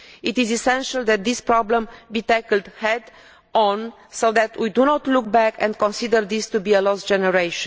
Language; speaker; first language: English; non-native, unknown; Romanian